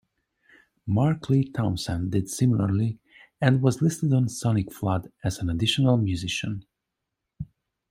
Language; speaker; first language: English; non-native, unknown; Hungarian